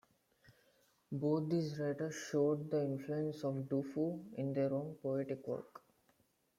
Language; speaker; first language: English; non-native, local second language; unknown